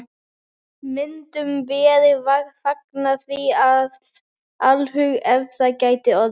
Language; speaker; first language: Icelandic; native; Icelandic